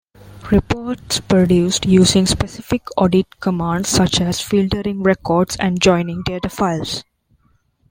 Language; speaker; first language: English; non-native, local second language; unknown